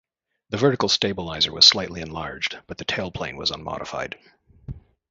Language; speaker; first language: English; native; English